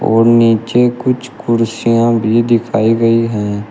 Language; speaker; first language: Hindi; native; Hindi